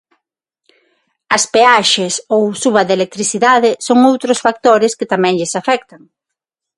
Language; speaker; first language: Galician; non-native, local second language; Spanish